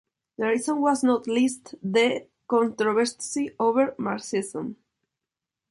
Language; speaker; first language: English; non-native, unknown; Spanish